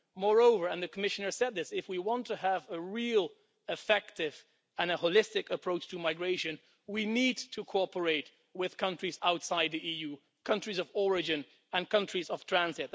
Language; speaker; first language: English; non-native, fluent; Dutch